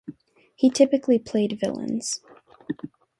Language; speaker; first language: English; native; English